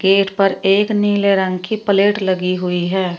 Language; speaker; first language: Hindi; native; Hindi